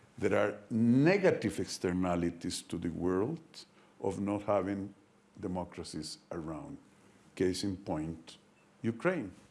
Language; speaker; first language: English; non-native, fluent; Spanish